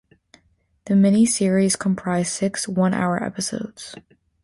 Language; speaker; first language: English; native; English